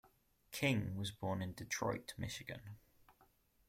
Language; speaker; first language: English; native; English